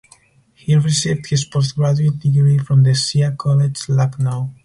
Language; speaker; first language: English; non-native, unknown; Spanish